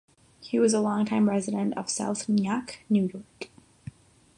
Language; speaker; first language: English; non-native, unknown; Catalan